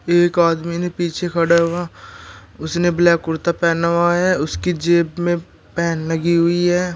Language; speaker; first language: Hindi; native; Hindi